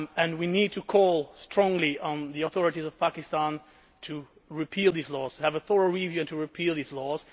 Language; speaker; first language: English; non-native, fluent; Dutch